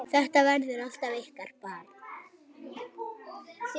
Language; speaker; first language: Icelandic; native; Icelandic